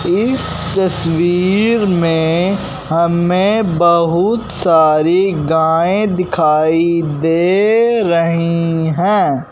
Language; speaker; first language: Hindi; non-native, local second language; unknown